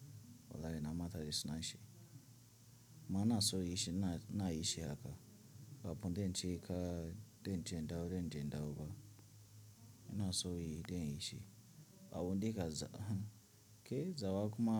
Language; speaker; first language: Hausa; non-native, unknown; Tiv